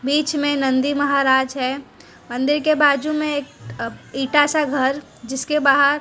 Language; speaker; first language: Hindi; non-native, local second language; Gujarati